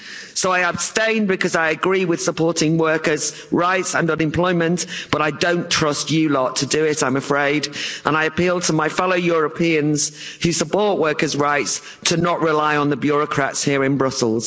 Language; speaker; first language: English; native; English